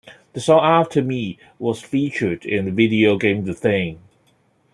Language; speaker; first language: English; non-native, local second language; Cantonese